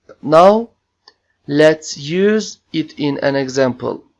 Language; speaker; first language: English; non-native, fluent; Turkish